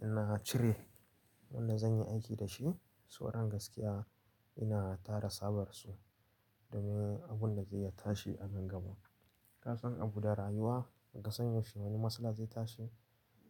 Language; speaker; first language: Hausa; native; Hausa